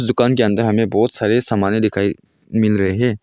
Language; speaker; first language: Hindi; non-native, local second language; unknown